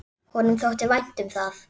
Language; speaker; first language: Icelandic; native; Icelandic